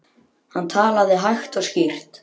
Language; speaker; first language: Icelandic; native; Icelandic